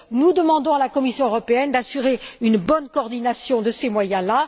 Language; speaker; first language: French; native; French